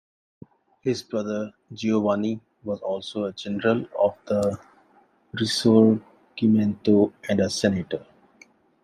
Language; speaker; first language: English; non-native, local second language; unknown